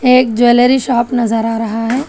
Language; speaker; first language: Hindi; non-native, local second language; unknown